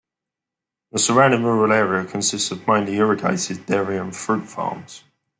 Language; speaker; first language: English; native; English